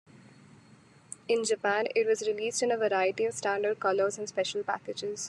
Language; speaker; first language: English; non-native, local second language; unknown